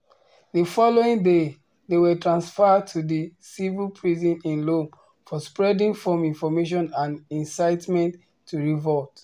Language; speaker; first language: English; non-native, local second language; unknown